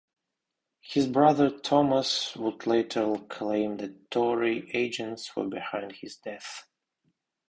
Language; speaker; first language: English; non-native, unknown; Russian